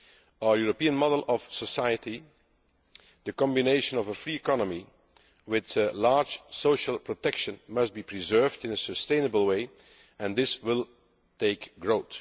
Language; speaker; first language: English; non-native, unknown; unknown